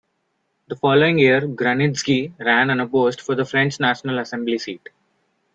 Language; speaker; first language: English; non-native, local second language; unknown